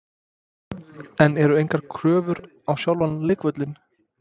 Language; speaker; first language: Icelandic; non-native, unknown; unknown